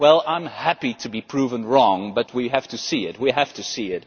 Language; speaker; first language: English; non-native, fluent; Dutch